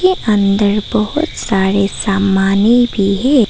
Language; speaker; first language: Hindi; non-native, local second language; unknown